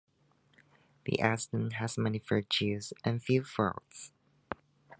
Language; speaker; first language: English; non-native, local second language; Cantonese